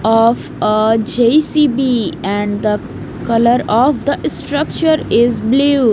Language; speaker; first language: English; non-native, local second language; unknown